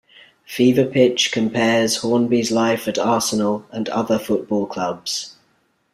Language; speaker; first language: English; native; English